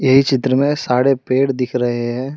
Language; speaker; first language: Hindi; non-native, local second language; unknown